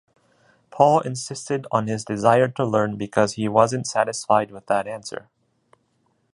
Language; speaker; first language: English; non-native, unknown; Japanese